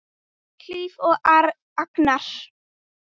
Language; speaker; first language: Icelandic; native; Icelandic